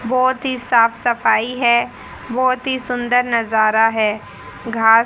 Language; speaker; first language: Hindi; native; Hindi